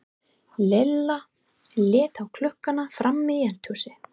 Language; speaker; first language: Icelandic; non-native, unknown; English